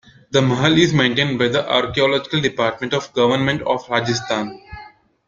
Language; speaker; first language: English; non-native, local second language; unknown